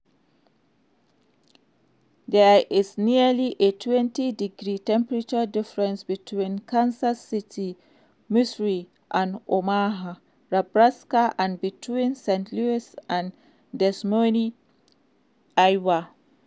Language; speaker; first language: English; non-native, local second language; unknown